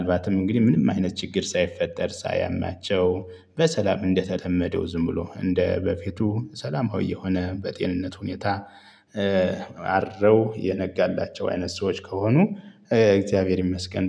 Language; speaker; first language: Amharic; native; Amharic